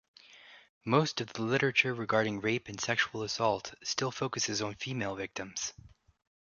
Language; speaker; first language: English; native; English